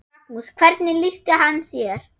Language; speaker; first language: Icelandic; non-native, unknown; German